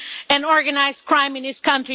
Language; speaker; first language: English; non-native, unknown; Portuguese